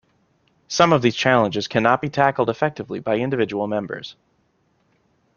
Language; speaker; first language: English; native; English